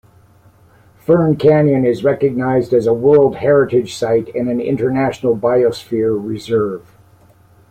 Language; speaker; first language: English; native; English